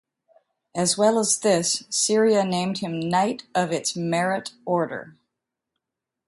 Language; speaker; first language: English; native; English